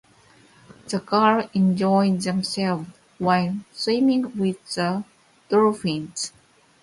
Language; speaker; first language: English; non-native, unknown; Japanese